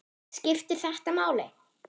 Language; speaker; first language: Icelandic; non-native, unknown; German